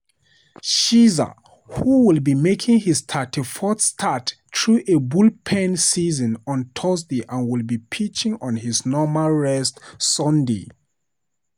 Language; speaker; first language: English; non-native, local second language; Hausa